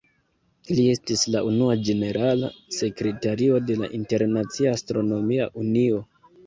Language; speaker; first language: Esperanto; non-native, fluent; Kinyarwanda